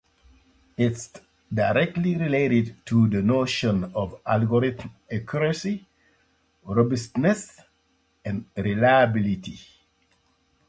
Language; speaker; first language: English; non-native, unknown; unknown